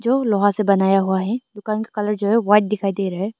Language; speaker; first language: Hindi; early bilingual, other home language; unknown